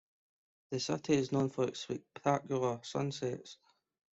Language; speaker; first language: English; native; English